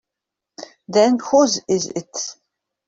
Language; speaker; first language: English; native; English